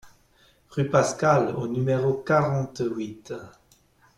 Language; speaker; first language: French; non-native, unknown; German